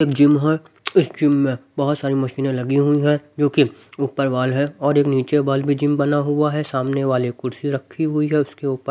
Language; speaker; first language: Hindi; native; Hindi